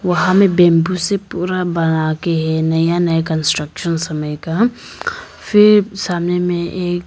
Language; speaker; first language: Hindi; non-native, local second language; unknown